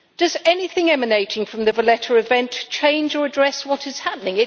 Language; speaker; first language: English; native; English